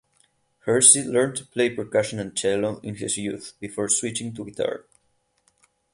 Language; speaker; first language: English; non-native, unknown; Catalan